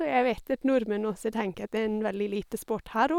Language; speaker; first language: Norwegian; non-native, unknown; English